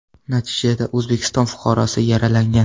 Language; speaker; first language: Uzbek; non-native, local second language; Kara-Kalpak